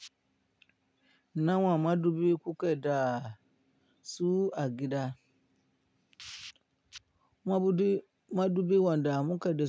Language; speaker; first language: Hausa; non-native, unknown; Yoruba